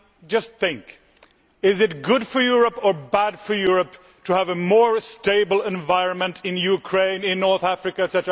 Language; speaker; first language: English; non-native, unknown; Swedish